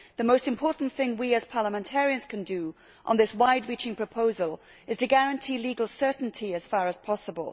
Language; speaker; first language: English; native; English